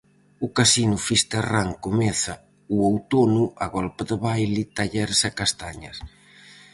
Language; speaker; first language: Galician; native; Galician